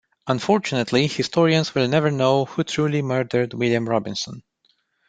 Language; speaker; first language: English; non-native, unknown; Romanian